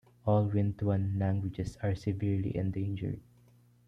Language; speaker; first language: English; non-native, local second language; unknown